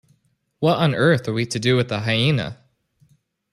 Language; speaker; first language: English; native; English